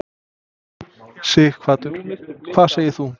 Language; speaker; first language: Icelandic; non-native, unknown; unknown